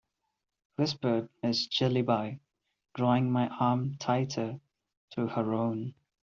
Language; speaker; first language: English; non-native, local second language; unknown